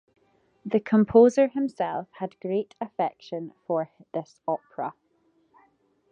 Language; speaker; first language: English; native; English